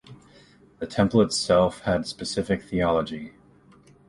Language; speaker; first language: English; native; English